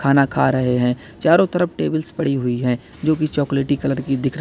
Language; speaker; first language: Hindi; native; Hindi